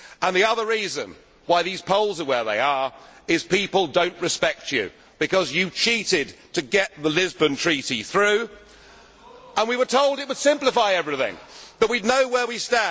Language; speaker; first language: English; native; English